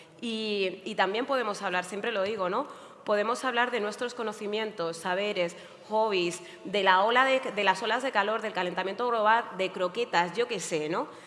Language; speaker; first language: Spanish; native; Spanish